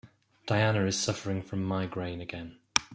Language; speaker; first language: English; native; English